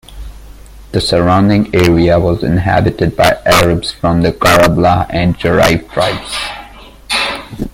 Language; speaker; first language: English; non-native, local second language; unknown